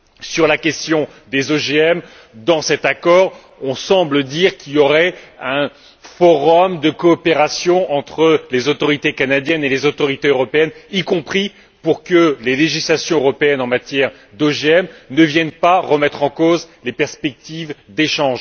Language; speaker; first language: French; native; French